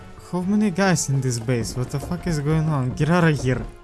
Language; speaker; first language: English; non-native, learner; Russian